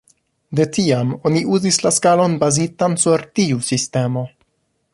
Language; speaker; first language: Esperanto; non-native, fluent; English